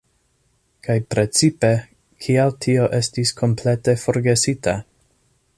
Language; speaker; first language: Esperanto; non-native, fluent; English